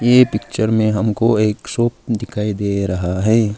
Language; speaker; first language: Hindi; early bilingual, other home language; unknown